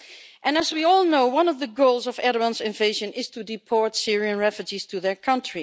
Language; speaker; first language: English; non-native, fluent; Dutch